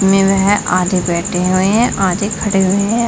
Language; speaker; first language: Hindi; native; Hindi